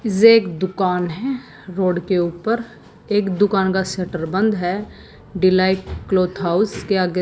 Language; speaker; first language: Hindi; native; Hindi